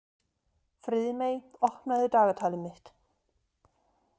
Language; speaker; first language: Icelandic; non-native, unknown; German